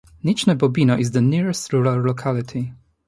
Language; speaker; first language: English; non-native, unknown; Polish